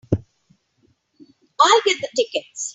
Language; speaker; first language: English; non-native, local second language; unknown